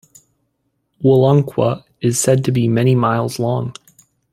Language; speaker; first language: English; native; English